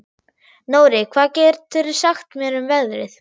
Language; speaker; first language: Icelandic; non-native, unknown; German